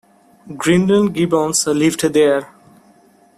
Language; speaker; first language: English; non-native, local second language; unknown